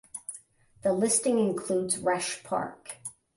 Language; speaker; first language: English; native; English